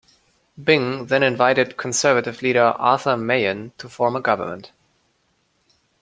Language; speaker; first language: English; non-native, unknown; German